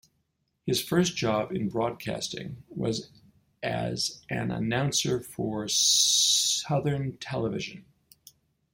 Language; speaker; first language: English; native; English